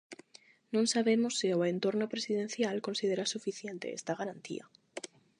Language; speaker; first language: Galician; non-native, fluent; Spanish